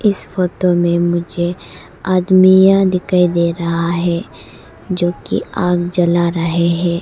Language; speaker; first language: Hindi; non-native, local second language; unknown